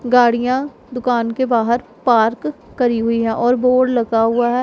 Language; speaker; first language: Hindi; non-native, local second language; Punjabi